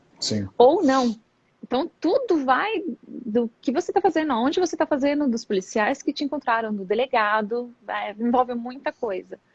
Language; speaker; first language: Portuguese; native; Portuguese